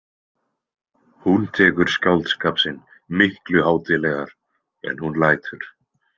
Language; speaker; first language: Icelandic; native; Icelandic